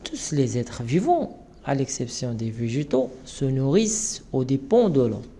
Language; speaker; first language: French; non-native, local second language; Arabic